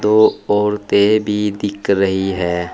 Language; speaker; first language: Hindi; native; Hindi